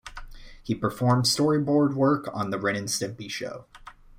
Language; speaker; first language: English; native; English